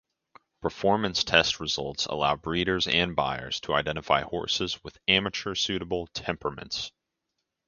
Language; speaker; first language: English; native; English